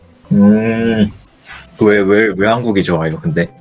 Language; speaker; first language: Korean; native; Korean